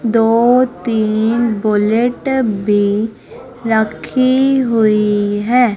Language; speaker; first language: Hindi; native; Hindi